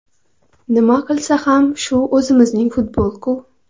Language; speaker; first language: Uzbek; non-native, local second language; Kara-Kalpak